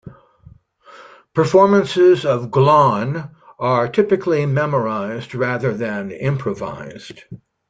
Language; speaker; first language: English; native; English